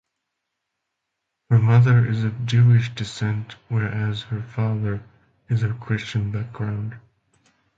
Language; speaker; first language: English; non-native, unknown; Finnish